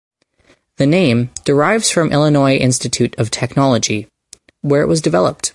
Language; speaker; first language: English; native; English